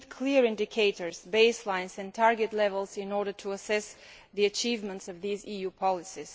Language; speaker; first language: English; non-native, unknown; Bulgarian